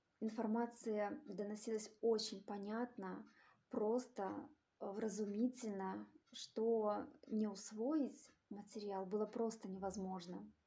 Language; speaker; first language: Russian; native; Russian